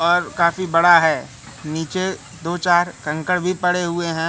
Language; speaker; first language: Hindi; native; Hindi